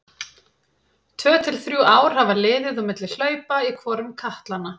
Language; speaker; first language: Icelandic; native; Icelandic